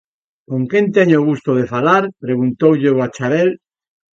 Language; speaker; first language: Galician; native; Galician